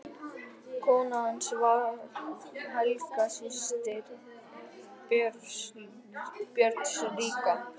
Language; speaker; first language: Icelandic; native; Icelandic